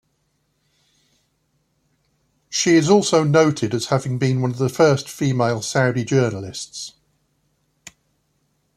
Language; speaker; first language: English; native; English